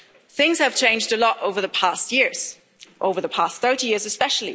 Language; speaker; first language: English; non-native, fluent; German